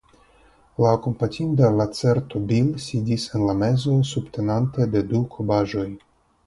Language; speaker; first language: Esperanto; non-native, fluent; Russian